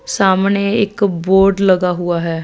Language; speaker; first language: Hindi; non-native, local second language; Punjabi